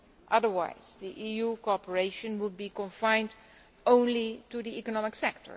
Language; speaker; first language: English; non-native, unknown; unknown